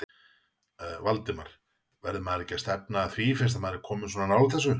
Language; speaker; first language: Icelandic; native; Icelandic